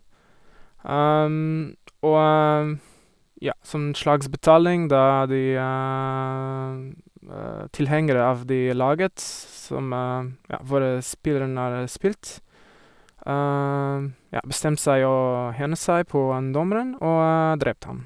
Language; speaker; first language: Norwegian; non-native, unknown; Portuguese